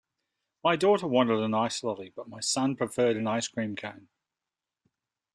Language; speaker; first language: English; native; English